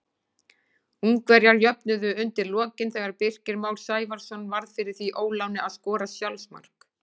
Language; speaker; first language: Icelandic; native; Icelandic